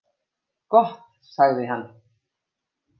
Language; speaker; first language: Icelandic; native; Icelandic